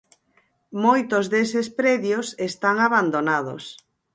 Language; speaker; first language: Galician; native; Galician